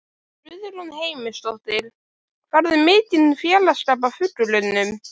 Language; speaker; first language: Icelandic; native; Icelandic